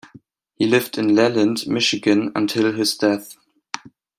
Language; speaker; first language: English; non-native, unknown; German